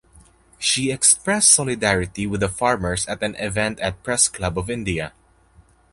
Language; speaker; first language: English; non-native, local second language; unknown